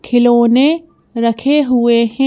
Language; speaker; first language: Hindi; native; Hindi